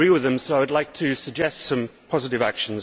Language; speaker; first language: English; native; English